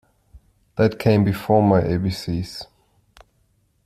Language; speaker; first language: English; non-native, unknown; German